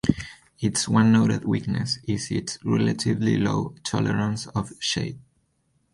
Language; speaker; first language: English; non-native, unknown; Spanish